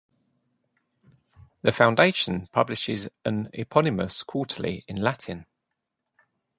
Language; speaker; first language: English; native; English